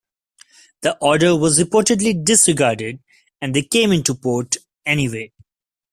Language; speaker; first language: English; non-native, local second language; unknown